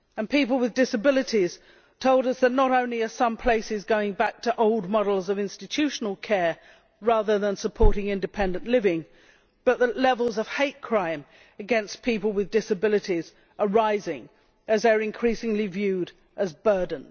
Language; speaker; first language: English; native; English